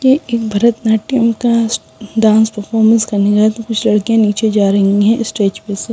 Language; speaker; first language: Hindi; non-native, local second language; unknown